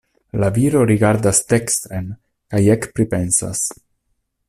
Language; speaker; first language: Esperanto; non-native, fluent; Italian